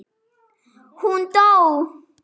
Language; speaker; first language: Icelandic; non-native, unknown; German